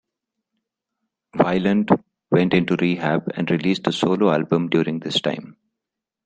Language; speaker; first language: English; non-native, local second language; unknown